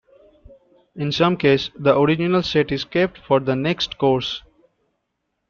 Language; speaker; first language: English; non-native, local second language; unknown